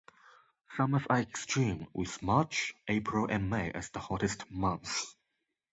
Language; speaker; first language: English; non-native, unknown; Chinese